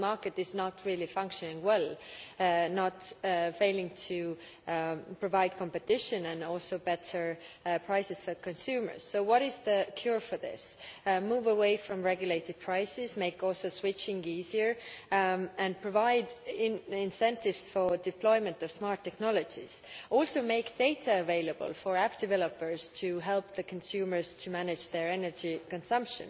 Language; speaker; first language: English; non-native, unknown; Estonian